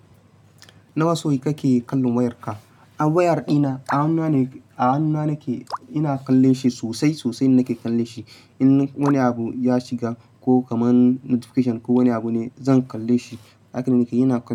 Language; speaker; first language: Hausa; non-native, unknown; Yoruba